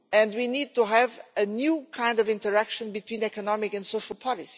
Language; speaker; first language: English; non-native, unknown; Portuguese